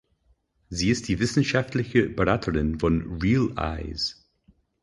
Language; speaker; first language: German; non-native, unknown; English